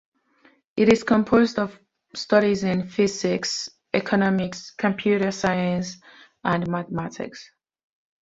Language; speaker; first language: English; native; English